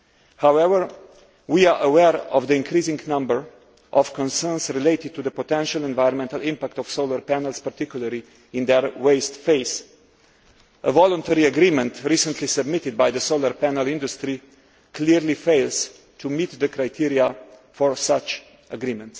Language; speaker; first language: English; non-native, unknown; Slovenian